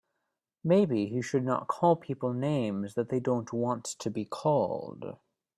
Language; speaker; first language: English; native; English